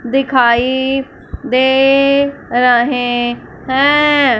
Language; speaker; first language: Hindi; non-native, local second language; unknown